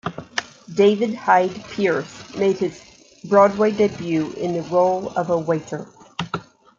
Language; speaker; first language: English; native; English